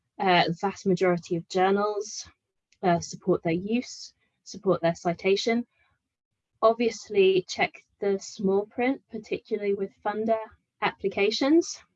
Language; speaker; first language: English; native; English